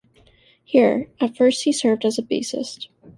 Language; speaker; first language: English; native; English